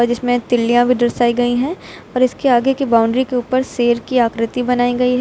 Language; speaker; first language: Hindi; native; Hindi